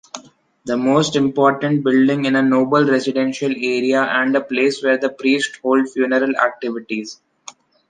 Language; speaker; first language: English; non-native, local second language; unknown